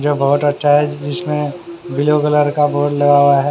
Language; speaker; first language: Hindi; native; Hindi